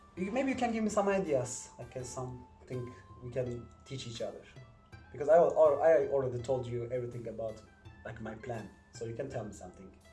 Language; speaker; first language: English; non-native, fluent; Turkish